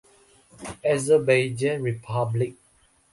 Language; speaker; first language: English; non-native, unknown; Chinese